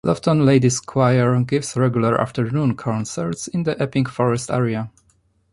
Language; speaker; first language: English; non-native, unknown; Polish